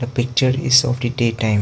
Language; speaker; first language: English; non-native, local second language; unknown